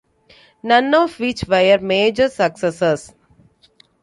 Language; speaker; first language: English; non-native, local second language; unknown